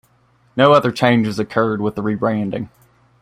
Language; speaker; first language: English; native; English